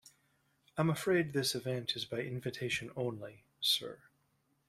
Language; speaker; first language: English; native; English